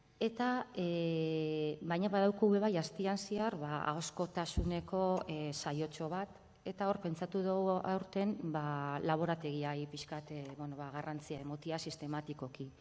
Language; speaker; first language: Basque; native; Basque